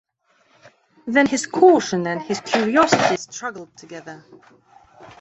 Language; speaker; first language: English; non-native, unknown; Belarusian